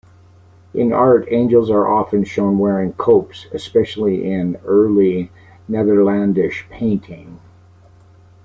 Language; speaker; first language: English; native; English